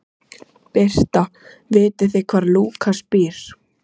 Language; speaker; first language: Icelandic; native; Icelandic